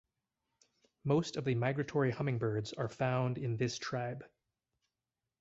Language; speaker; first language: English; native; English